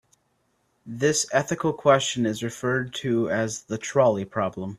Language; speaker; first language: English; native; English